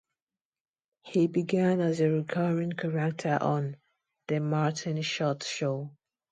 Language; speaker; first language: English; non-native, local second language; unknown